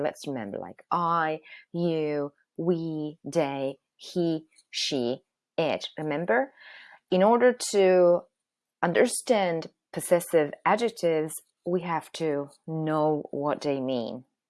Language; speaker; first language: English; non-native, fluent; Turkish